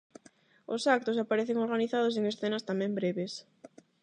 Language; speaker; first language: Galician; non-native, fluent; Spanish